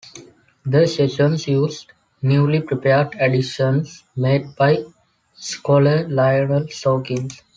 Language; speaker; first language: English; non-native, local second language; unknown